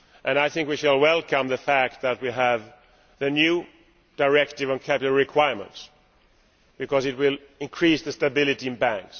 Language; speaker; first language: English; non-native, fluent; Swedish